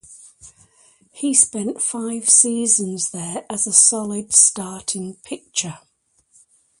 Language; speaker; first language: English; native; English